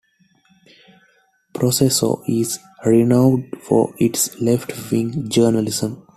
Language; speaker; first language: English; non-native, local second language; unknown